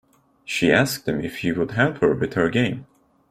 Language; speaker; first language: English; non-native, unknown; Turkish